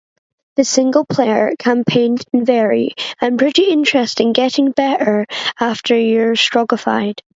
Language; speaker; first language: English; native; English